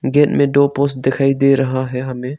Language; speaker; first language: Hindi; non-native, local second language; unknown